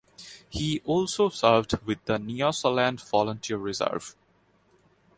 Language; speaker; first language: English; non-native, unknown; Bangla